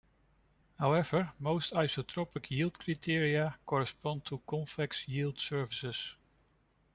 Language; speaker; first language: English; non-native, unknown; Dutch